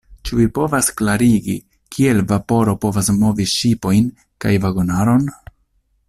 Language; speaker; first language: Esperanto; non-native, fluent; Italian